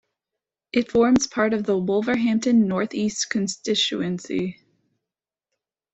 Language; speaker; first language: English; native; English